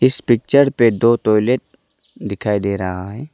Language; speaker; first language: Hindi; non-native, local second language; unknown